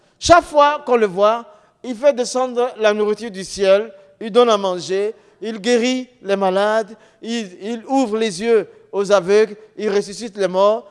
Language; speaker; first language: French; non-native, local second language; Dyula